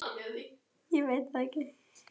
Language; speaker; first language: Icelandic; non-native, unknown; German